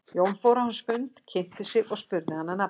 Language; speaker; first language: Icelandic; native; Icelandic